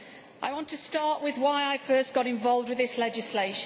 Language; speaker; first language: English; native; English